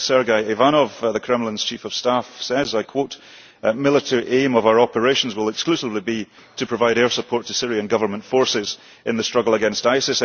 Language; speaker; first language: English; early bilingual, heritage; English